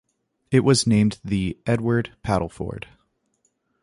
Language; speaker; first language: English; native; English